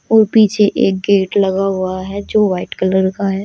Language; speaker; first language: Hindi; native; Hindi